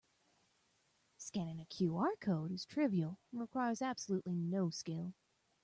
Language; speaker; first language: English; native; English